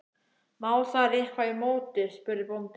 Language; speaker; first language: Icelandic; native; Icelandic